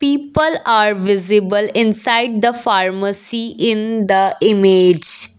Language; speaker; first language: English; non-native, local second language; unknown